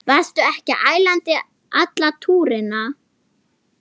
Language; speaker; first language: Icelandic; non-native, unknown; German